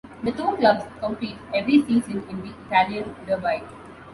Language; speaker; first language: English; non-native, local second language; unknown